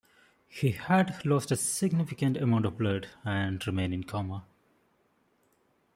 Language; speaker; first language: English; non-native, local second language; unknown